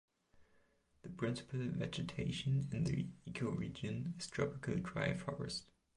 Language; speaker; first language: English; non-native, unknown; German